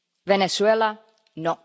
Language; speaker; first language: Spanish; non-native, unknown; Czech